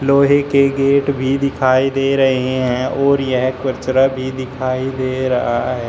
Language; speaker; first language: Hindi; native; Hindi